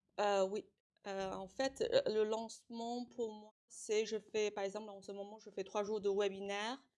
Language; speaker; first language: French; non-native, fluent; Chinese